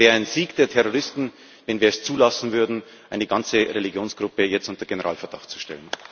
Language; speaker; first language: German; native; German